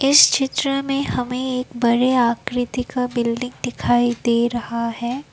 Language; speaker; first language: Hindi; non-native, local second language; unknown